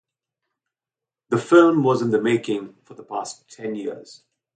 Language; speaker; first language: English; non-native, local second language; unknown